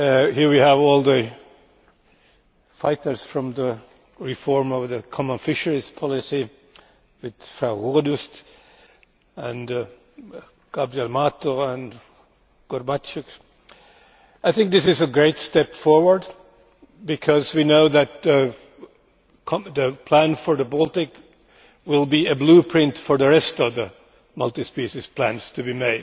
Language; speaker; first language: English; non-native, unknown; Finnish